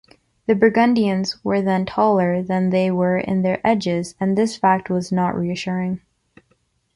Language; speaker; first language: English; native; English